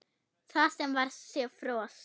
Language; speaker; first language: Icelandic; non-native, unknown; German